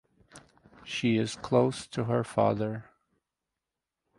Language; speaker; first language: English; native; English